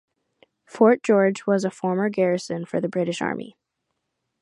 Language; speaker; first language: English; native; English